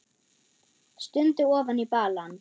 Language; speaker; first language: Icelandic; non-native, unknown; German